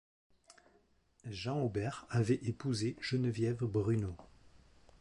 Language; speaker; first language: French; native; French